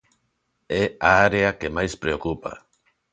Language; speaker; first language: Galician; non-native, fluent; Spanish